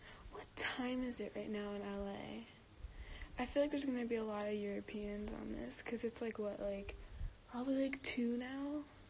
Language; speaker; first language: English; native; English